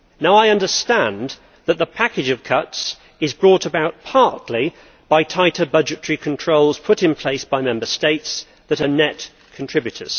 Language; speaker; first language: English; native; English